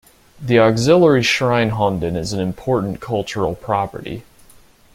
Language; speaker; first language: English; native; English